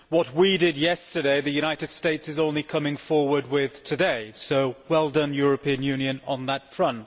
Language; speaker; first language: English; native; English